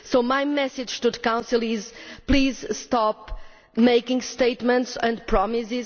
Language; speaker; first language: English; non-native, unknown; Portuguese